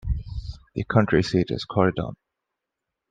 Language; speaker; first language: English; non-native, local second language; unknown